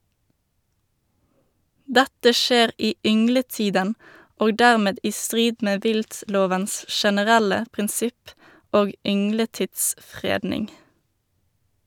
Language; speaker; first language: Norwegian; native; Norwegian